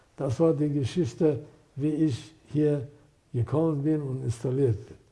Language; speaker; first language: German; non-native, fluent; Persian